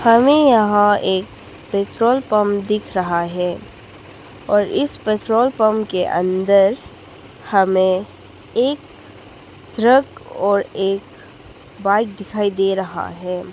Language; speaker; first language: Hindi; non-native, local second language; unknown